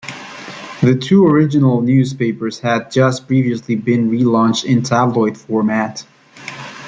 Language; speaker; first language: English; native; English